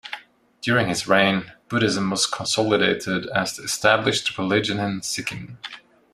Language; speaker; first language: English; non-native, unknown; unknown